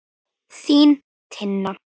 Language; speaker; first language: Icelandic; native; Icelandic